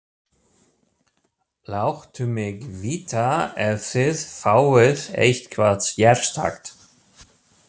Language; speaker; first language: Icelandic; non-native, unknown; German